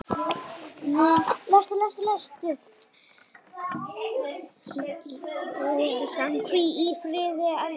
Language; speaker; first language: Icelandic; native; Icelandic